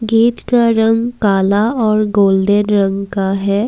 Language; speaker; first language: Hindi; non-native, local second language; Assamese